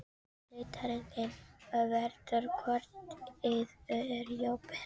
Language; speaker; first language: Icelandic; non-native, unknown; Filipino